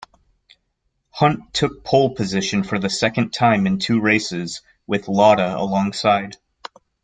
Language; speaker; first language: English; native; English